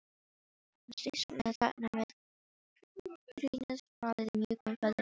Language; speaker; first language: Icelandic; non-native, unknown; Filipino